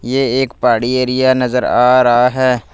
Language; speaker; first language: Hindi; non-native, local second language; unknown